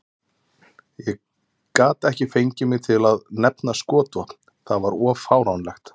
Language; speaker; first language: Icelandic; native; Icelandic